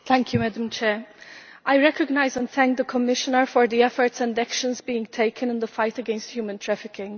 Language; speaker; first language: English; non-native, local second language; Maltese